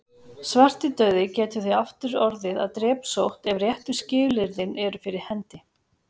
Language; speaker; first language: Icelandic; native; Icelandic